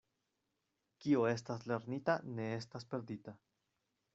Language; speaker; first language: Esperanto; non-native, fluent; Spanish